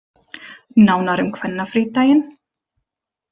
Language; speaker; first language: Icelandic; native; Icelandic